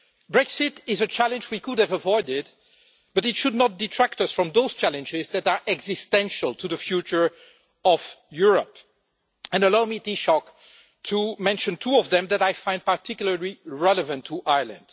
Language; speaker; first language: English; non-native, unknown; French